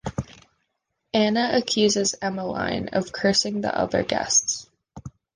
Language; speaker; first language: English; native; English